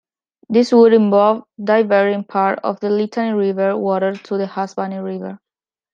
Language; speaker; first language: English; non-native, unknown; Spanish